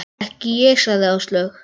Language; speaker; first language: Icelandic; native; Icelandic